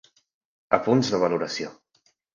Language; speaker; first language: Catalan; native; Catalan